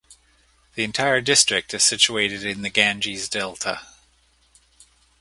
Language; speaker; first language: English; native; English